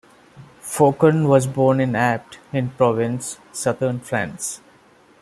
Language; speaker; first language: English; non-native, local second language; Malayalam